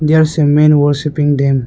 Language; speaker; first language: English; non-native, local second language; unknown